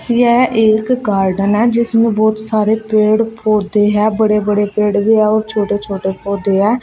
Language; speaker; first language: Hindi; native; Hindi